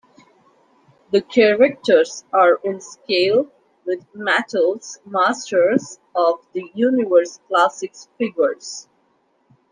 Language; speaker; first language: English; non-native, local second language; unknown